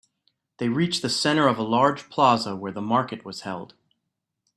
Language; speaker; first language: English; native; English